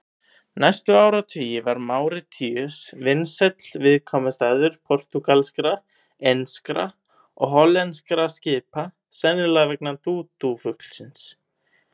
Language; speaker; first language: Icelandic; native; Icelandic